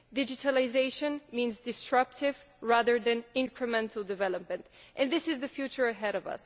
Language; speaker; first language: English; non-native, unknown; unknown